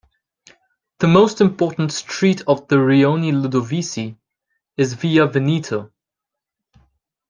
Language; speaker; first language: English; native; English